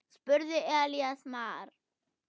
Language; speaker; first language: Icelandic; non-native, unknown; German